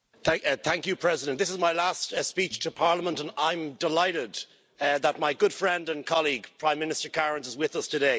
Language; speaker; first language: English; native; English